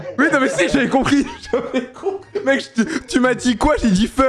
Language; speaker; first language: French; native; French